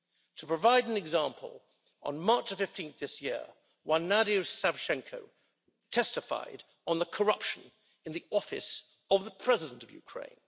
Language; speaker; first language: English; native; English